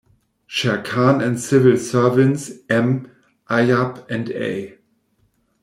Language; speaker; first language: English; non-native, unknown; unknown